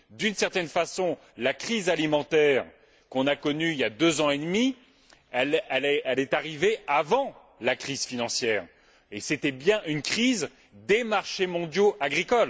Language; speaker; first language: French; native; French